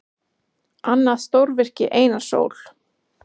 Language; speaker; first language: Icelandic; native; Icelandic